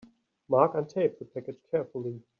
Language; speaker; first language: English; native; English